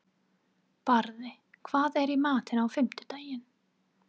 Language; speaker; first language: Icelandic; non-native, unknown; English